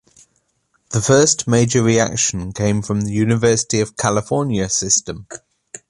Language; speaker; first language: English; native; English